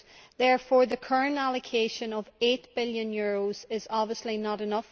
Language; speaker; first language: English; native; English